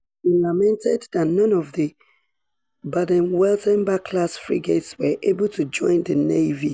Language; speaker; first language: English; non-native, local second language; Yoruba